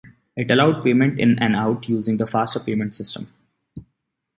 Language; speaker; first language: English; non-native, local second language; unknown